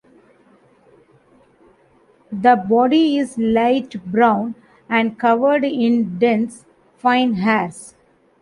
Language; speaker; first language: English; non-native, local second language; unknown